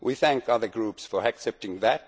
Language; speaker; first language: English; non-native, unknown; Estonian